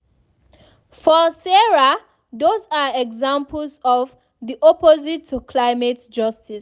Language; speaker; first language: English; non-native, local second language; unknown